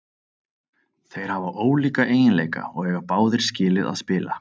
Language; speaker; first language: Icelandic; native; Icelandic